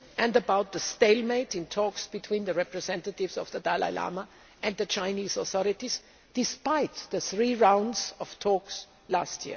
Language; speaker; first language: English; non-native, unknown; German